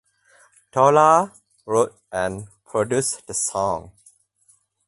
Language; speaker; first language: English; non-native, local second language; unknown